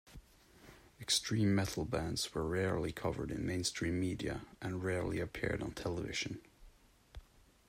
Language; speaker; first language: English; non-native, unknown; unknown